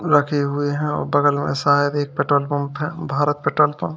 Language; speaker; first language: Hindi; native; Hindi